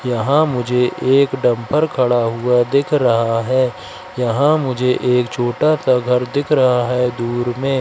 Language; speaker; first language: Hindi; native; Hindi